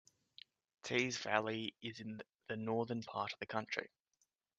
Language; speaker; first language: English; native; English